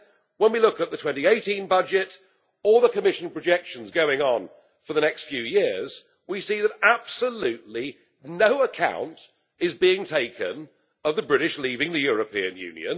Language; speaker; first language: English; native; English